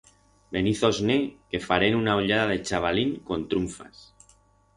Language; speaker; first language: Aragonese; non-native, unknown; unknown